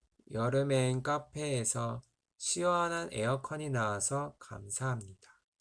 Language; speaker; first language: Korean; native; Korean